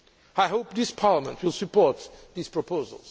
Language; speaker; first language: English; non-native, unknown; Portuguese